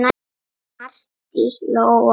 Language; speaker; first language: Icelandic; native; Icelandic